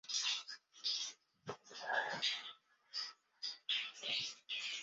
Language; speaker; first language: English; non-native, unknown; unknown